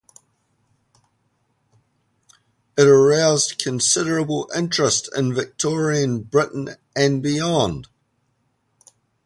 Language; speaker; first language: English; native; English